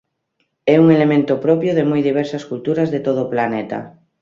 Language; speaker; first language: Galician; native; Galician